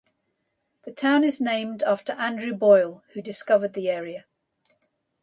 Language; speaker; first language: English; native; English